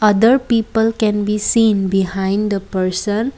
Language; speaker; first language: English; non-native, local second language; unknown